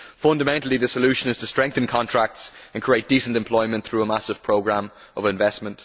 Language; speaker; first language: English; native; English